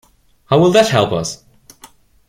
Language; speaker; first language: English; non-native, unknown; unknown